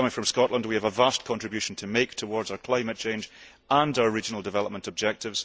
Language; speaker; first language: English; early bilingual, heritage; English